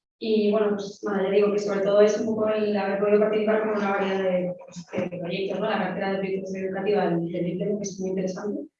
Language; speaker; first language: Spanish; native; Spanish